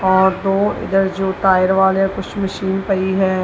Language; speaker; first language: Hindi; non-native, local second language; Punjabi